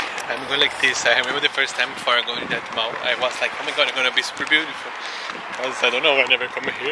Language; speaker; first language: English; non-native, learner; Portuguese